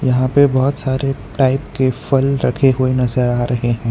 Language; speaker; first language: Hindi; non-native, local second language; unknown